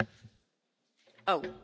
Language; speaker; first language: English; native; English